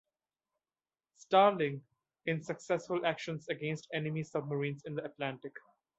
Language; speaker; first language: English; non-native, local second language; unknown